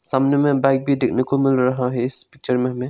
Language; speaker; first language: Hindi; non-native, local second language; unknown